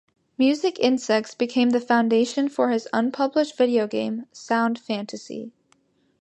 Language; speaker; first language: English; native; English